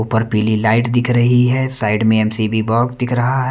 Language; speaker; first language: Hindi; native; Hindi